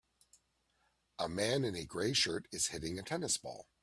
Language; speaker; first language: English; native; English